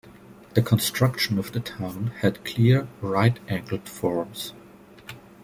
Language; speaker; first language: English; non-native, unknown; German